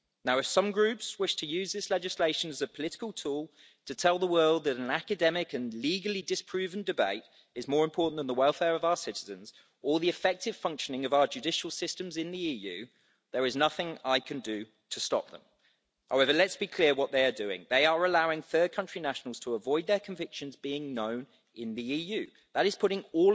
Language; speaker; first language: English; native; English